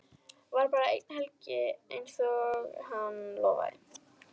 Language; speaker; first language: Icelandic; native; Icelandic